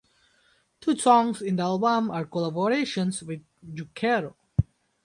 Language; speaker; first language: English; non-native, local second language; Bangla